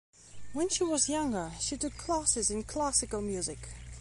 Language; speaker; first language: English; non-native, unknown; Belarusian